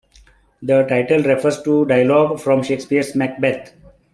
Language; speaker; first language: English; non-native, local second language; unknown